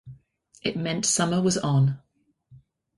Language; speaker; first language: English; native; English